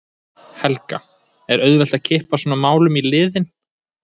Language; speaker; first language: Icelandic; native; Icelandic